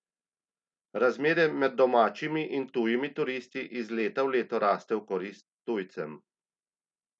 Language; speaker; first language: Slovenian; native; Slovenian